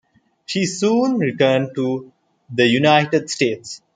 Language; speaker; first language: English; non-native, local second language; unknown